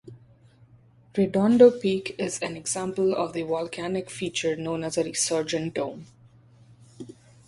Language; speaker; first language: English; non-native, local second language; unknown